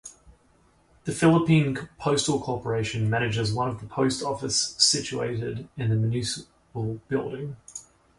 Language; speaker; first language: English; native; English